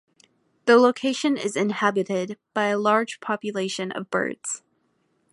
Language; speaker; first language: English; native; English